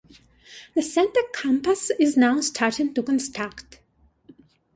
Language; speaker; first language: English; non-native, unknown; Russian